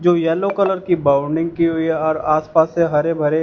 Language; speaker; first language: Hindi; non-native, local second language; Punjabi